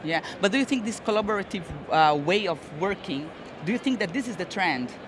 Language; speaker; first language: English; non-native, fluent; Portuguese